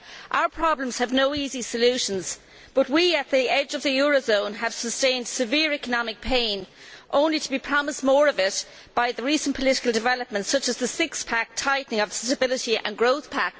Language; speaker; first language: English; native; English